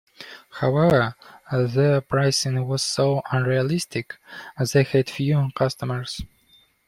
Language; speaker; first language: English; non-native, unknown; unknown